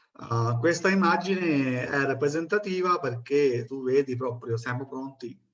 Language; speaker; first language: Italian; non-native, fluent; Punjabi